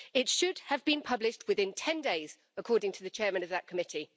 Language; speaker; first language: English; native; English